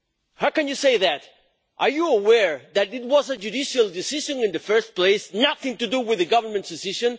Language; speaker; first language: English; non-native, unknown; Spanish